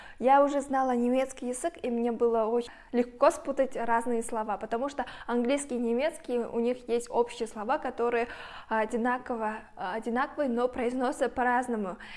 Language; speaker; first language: Russian; non-native, local second language; Kyrgyz